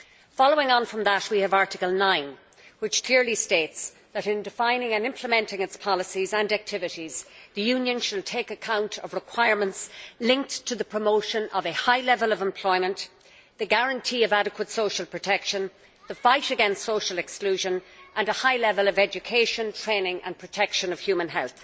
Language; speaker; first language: English; native; English